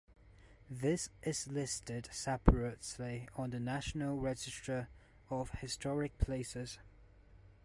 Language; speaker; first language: English; non-native, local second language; Cantonese